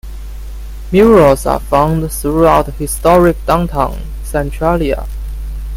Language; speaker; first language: English; non-native, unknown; Chinese